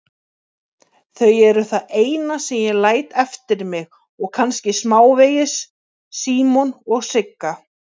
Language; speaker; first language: Icelandic; native; Icelandic